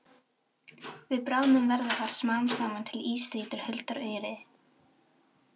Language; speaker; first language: Icelandic; non-native, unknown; Filipino